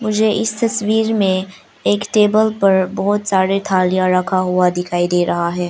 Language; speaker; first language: Hindi; early bilingual, other home language; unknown